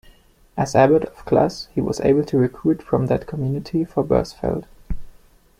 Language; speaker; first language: English; non-native, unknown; German